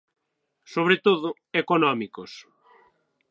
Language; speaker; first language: Galician; native; Galician